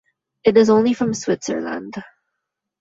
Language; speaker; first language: English; non-native, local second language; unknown